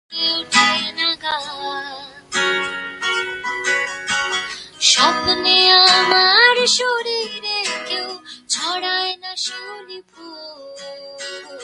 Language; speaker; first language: English; non-native, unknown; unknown